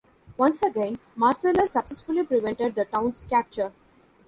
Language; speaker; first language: English; non-native, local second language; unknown